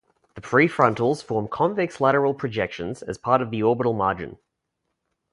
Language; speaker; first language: English; native; English